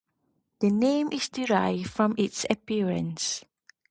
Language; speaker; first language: English; non-native, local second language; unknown